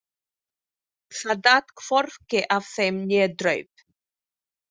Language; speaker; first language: Icelandic; non-native, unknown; Filipino